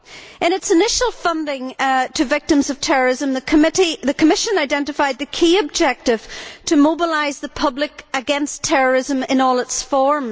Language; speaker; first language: English; native; English